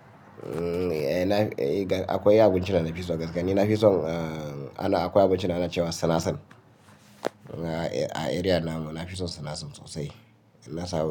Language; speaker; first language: Hausa; native; Hausa